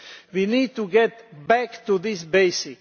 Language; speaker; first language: English; non-native, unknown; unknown